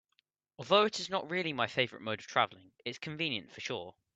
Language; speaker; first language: English; native; English